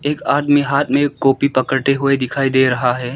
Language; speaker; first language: Hindi; early bilingual, other home language; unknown